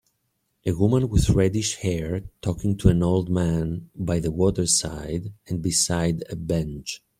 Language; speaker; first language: English; native; English